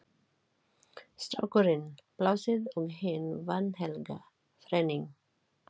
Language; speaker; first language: Icelandic; non-native, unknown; Filipino